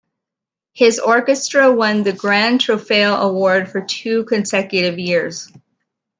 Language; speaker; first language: English; native; English